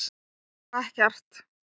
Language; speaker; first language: Icelandic; non-native, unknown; Thai